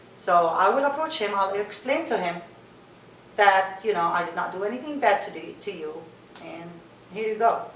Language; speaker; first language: English; non-native, fluent; Arabic